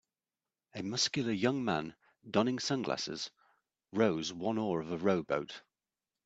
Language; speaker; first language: English; native; English